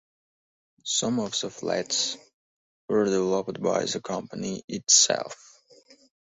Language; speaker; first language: English; non-native, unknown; Uzbek